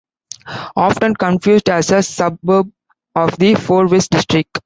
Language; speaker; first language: English; non-native, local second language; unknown